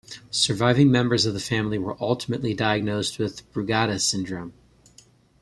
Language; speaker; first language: English; native; English